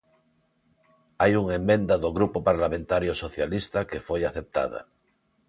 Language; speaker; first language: Galician; non-native, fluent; Spanish